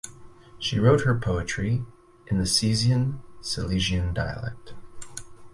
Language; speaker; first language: English; native; English